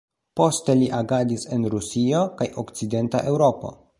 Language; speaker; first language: Esperanto; non-native, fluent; Polish